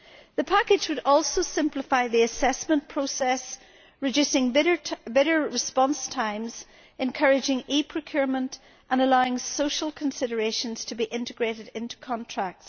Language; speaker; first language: English; native; English